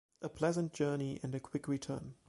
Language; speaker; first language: English; non-native, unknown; German